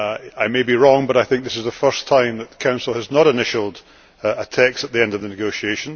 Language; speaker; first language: English; native; English